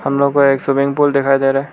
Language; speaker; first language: Hindi; non-native, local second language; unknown